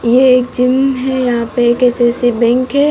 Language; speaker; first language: Hindi; native; Hindi